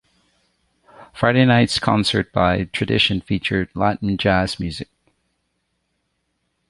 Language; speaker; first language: English; native; English